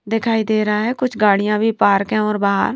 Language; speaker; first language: Hindi; non-native, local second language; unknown